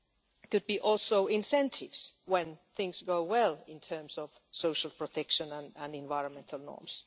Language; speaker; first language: English; non-native, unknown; Finnish